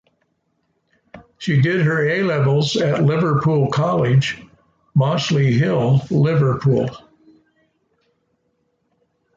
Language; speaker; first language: English; native; English